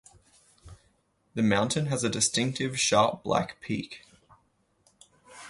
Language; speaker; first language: English; native; English